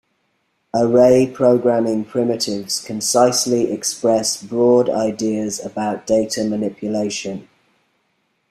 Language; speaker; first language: English; native; English